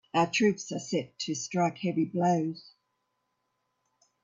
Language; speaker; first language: English; native; English